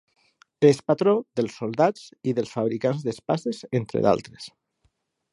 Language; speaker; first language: Catalan; non-native, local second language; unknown